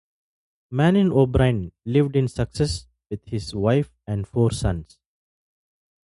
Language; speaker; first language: English; non-native, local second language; Tamil